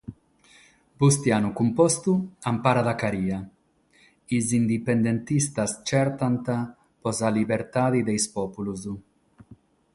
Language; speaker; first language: Sardinian; non-native, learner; Catalan